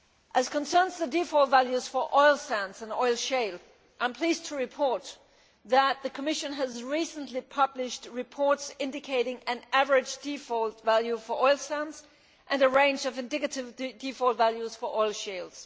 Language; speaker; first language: English; non-native, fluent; Danish